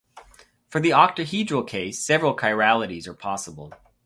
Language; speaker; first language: English; native; English